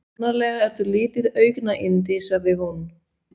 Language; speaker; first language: Icelandic; non-native, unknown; Swiss German